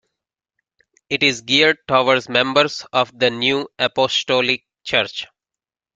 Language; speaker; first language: English; native; English